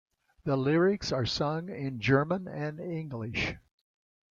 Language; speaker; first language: English; native; English